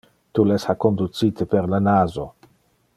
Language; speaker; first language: Interlingua; non-native, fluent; Dutch